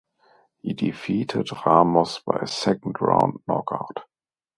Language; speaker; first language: English; non-native, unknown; German